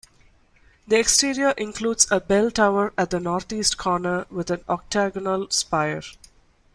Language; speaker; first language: English; non-native, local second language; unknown